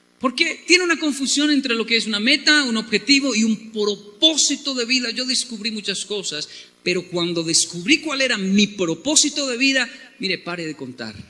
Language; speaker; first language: Spanish; native; Spanish